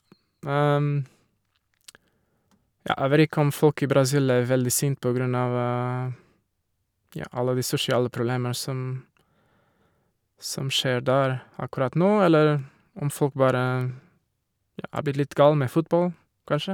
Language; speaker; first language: Norwegian; non-native, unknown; Portuguese